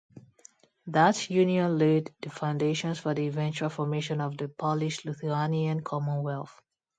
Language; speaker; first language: English; non-native, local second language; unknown